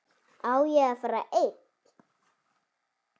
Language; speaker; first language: Icelandic; native; Icelandic